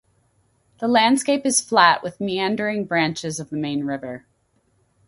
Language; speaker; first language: English; native; English